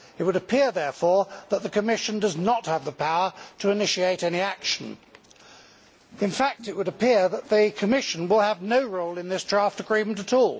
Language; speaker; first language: English; native; English